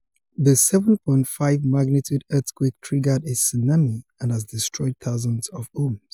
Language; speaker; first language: English; non-native, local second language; Yoruba